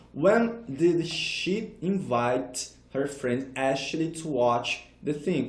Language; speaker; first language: English; non-native, fluent; Portuguese